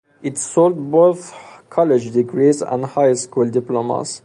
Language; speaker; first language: English; non-native, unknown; Persian